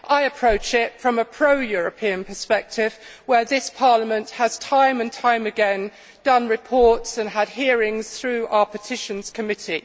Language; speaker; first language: English; native; English